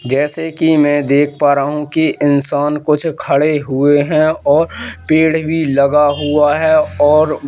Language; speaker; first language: Hindi; native; Hindi